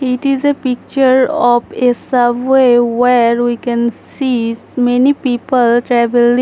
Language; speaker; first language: English; non-native, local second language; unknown